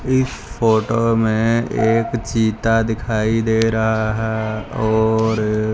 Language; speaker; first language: Hindi; non-native, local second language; Punjabi